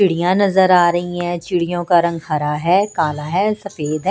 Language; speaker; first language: Hindi; non-native, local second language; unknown